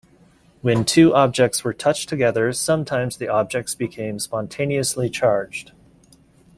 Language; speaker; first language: English; native; English